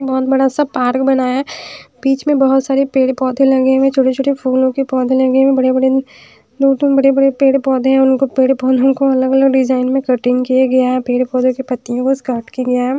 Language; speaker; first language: Hindi; native; Hindi